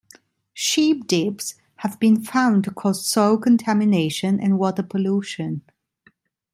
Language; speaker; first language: English; non-native, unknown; Italian